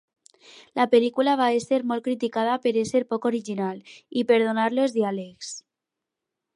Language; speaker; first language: Catalan; non-native, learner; Spanish